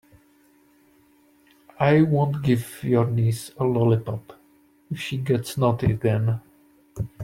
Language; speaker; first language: English; non-native, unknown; Czech